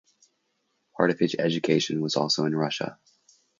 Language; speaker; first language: English; native; English